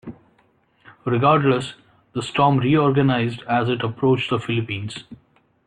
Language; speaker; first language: English; non-native, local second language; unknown